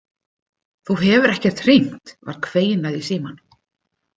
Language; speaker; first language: Icelandic; native; Icelandic